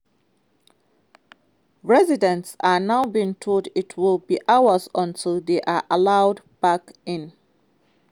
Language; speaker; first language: English; non-native, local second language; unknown